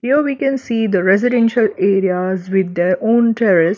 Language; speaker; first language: English; non-native, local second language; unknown